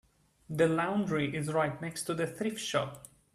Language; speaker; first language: English; native; English